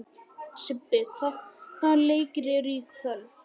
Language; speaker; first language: Icelandic; native; Icelandic